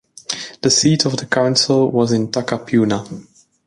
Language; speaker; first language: English; native; English